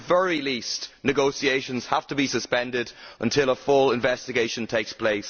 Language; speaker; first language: English; native; English